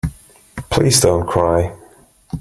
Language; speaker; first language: English; native; English